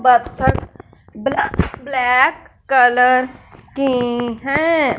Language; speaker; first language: Hindi; non-native, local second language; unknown